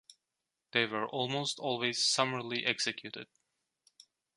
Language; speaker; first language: English; non-native, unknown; Turkish